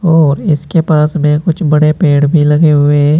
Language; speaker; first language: Hindi; native; Hindi